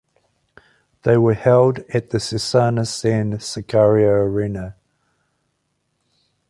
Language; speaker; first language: English; native; English